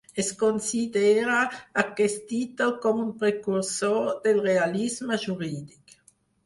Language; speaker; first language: Catalan; non-native, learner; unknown